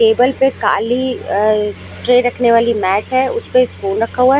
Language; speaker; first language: Hindi; native; Hindi